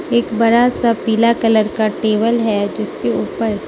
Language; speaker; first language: Hindi; non-native, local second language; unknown